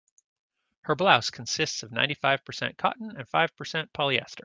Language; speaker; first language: English; native; English